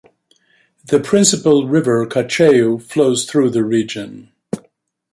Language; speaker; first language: English; native; English